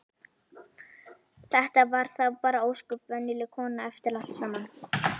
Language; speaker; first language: Icelandic; native; Icelandic